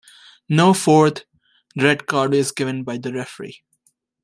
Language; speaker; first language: English; native; English